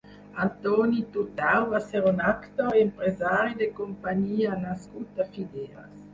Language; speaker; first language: Catalan; non-native, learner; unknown